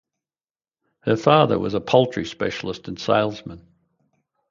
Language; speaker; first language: English; native; English